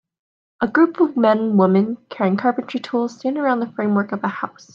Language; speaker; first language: English; native; English